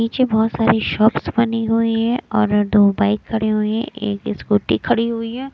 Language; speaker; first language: Hindi; non-native, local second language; Punjabi